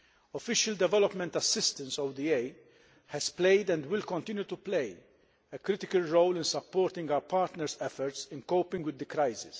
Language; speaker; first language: English; non-native, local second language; Maltese